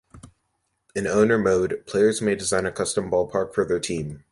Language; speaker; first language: English; native; English